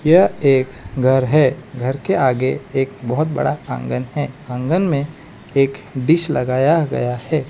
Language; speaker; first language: Hindi; non-native, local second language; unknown